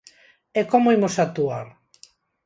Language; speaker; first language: Galician; non-native, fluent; Spanish